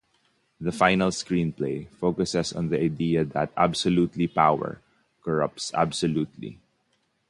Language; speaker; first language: English; non-native, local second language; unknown